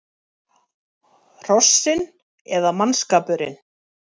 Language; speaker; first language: Icelandic; native; Icelandic